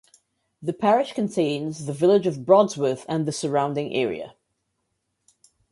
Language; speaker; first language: English; native; English